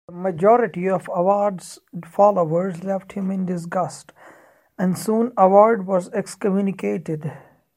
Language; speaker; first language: English; non-native, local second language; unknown